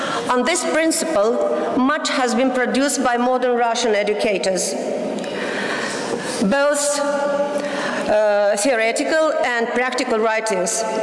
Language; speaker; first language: English; non-native, fluent; Tatar